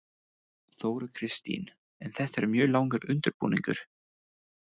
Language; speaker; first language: Icelandic; non-native, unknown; English